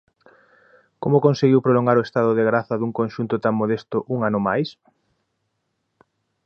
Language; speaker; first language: Galician; native; Galician